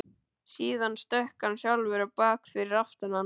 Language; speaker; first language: Icelandic; native; Icelandic